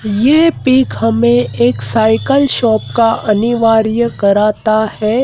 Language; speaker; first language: Hindi; native; Hindi